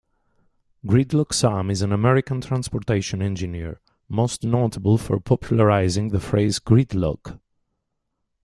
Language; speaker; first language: English; native; English